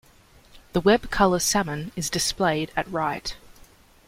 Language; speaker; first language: English; native; English